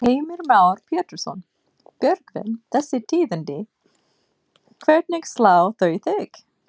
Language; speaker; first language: Icelandic; non-native, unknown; English